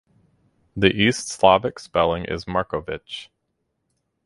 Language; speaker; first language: English; native; English